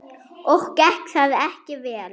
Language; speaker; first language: Icelandic; non-native, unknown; German